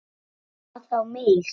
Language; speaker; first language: Icelandic; native; Icelandic